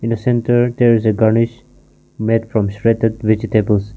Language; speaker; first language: English; non-native, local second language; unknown